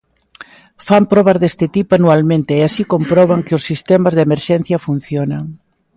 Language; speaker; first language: Galician; native; Galician